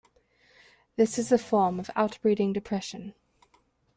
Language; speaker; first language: English; native; English